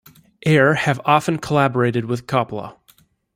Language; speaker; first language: English; native; English